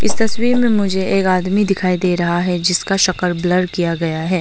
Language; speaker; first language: Hindi; non-native, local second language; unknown